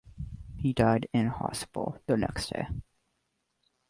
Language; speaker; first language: English; native; English